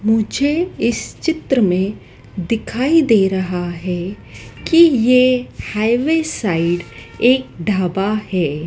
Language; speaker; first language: Hindi; native; Hindi